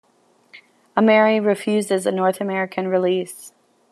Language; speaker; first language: English; native; English